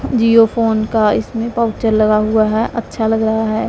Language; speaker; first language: Hindi; non-native, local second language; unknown